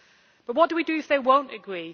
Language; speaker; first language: English; native; English